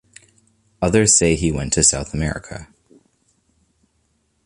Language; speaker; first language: English; native; English